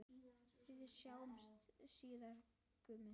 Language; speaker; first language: Icelandic; native; Icelandic